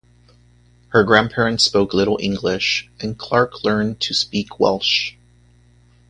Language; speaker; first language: English; native; English